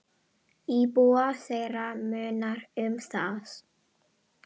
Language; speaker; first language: Icelandic; non-native, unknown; Indonesian